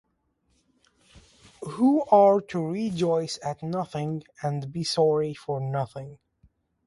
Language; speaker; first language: English; native; English